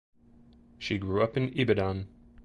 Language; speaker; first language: English; native; English